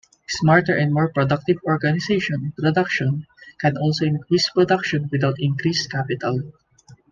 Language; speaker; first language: English; non-native, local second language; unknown